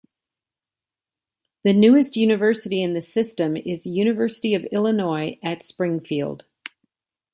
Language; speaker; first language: English; native; English